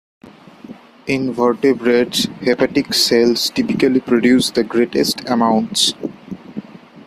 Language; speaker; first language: English; non-native, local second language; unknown